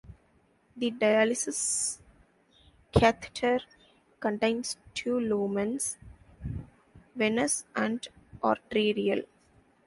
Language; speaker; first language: English; non-native, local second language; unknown